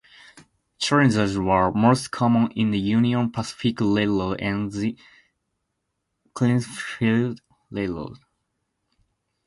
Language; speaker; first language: English; non-native, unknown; Japanese